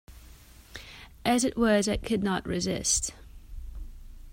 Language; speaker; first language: English; non-native, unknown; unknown